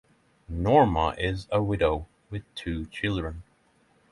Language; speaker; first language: English; non-native, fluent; Norwegian